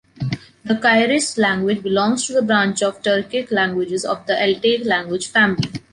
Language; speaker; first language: English; non-native, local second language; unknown